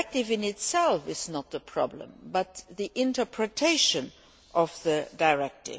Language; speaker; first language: English; non-native, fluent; Luxembourgish